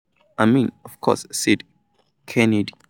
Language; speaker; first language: English; non-native, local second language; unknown